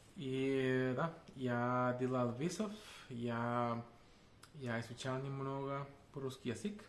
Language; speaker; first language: Russian; non-native, learner; Spanish